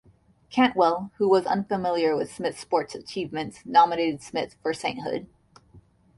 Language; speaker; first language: English; native; English